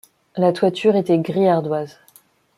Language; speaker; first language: French; non-native, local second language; Malagasy